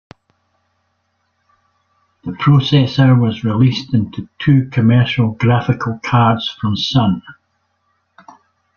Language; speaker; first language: English; native; English